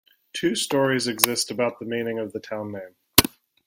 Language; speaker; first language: English; native; English